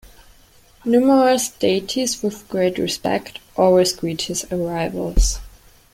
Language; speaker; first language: English; non-native, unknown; German